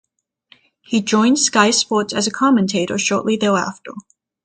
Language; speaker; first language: English; native; English